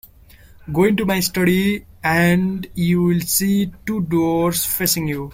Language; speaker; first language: English; non-native, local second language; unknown